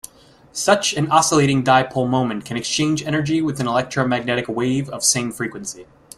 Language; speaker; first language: English; native; English